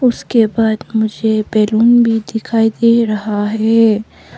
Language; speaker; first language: Hindi; non-native, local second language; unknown